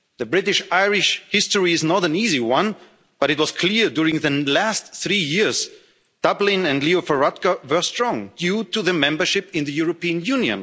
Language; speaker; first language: English; non-native, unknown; German